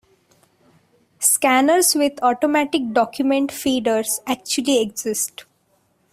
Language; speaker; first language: English; non-native, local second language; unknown